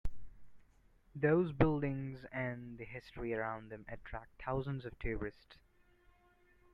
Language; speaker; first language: English; non-native, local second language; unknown